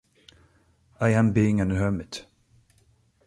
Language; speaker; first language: English; non-native, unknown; French